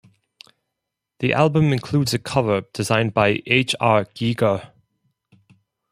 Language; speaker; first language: English; non-native, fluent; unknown